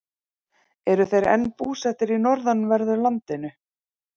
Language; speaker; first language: Icelandic; native; Icelandic